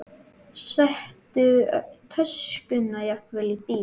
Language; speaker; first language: Icelandic; native; Icelandic